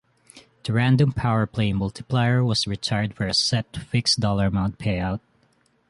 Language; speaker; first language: English; non-native, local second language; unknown